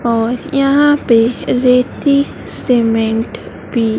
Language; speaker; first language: Hindi; native; Hindi